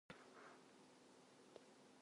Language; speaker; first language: English; non-native, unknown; Japanese